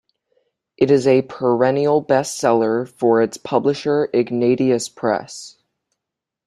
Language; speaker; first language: English; native; English